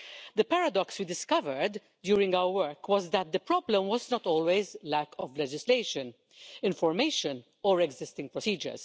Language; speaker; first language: English; non-native, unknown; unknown